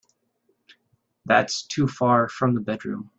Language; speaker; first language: English; native; English